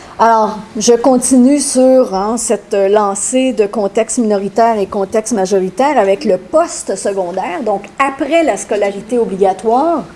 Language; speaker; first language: French; native; French